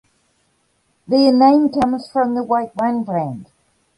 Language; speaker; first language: English; native; English